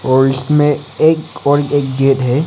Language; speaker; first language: Hindi; non-native, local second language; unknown